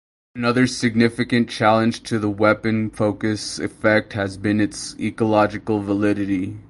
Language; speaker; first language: English; native; English